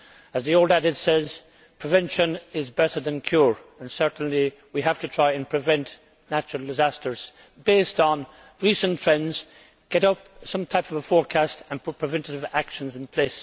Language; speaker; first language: English; native; English